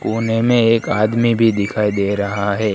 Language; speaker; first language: Hindi; non-native, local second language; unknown